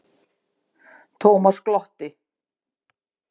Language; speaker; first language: Icelandic; native; Icelandic